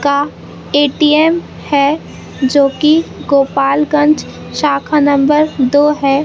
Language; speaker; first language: Hindi; native; Hindi